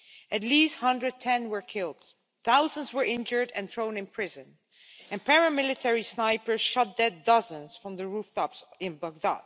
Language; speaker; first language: English; non-native, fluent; Dutch